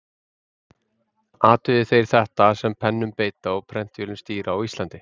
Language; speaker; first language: Icelandic; native; Icelandic